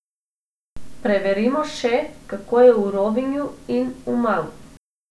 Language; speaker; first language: Slovenian; non-native, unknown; Macedonian